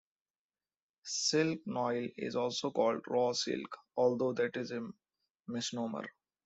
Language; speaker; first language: English; non-native, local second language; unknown